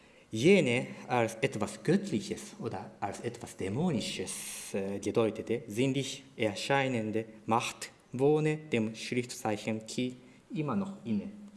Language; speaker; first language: German; non-native, fluent; Japanese